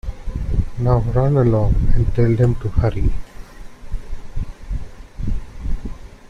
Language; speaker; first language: English; non-native, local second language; Tamil